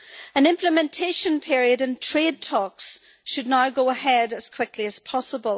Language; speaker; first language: English; native; English